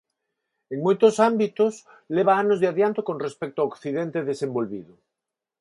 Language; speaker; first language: Galician; non-native, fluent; Spanish